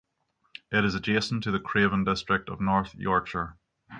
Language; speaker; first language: English; native; English